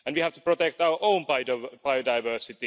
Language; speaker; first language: English; non-native, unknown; Finnish